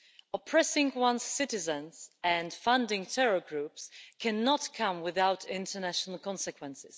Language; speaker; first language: English; non-native, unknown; Czech